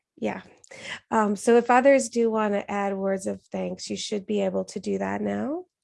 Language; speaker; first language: English; native; English